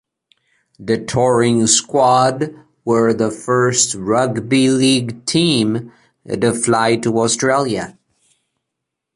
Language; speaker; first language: English; native; English